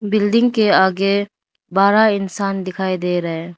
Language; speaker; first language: Hindi; non-native, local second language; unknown